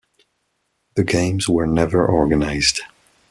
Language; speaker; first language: English; non-native, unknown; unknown